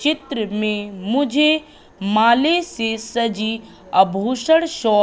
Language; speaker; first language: Hindi; native; Hindi